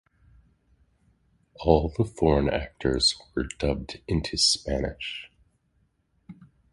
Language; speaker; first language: English; native; English